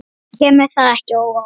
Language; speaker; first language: Icelandic; native; Icelandic